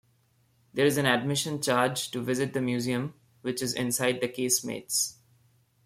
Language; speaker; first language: English; non-native, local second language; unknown